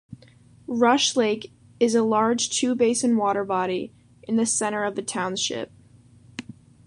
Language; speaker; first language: English; native; English